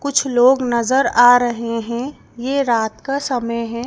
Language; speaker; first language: Hindi; native; Hindi